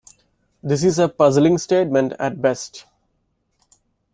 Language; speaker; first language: English; non-native, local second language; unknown